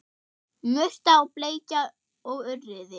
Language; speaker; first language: Icelandic; non-native, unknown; German